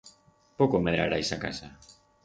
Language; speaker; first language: Aragonese; non-native, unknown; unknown